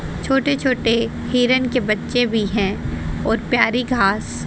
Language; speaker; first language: Hindi; native; Hindi